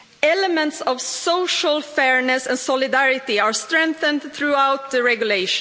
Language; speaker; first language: English; non-native, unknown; Swedish